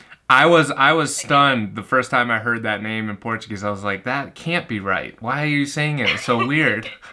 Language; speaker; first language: English; native; English